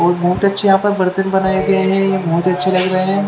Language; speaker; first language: Hindi; native; Hindi